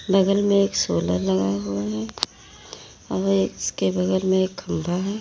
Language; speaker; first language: Hindi; native; Hindi